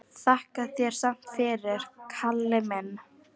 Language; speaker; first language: Icelandic; non-native, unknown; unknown